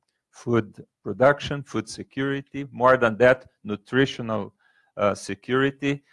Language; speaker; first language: English; non-native, fluent; Portuguese